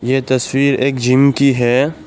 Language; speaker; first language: Hindi; non-native, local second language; Assamese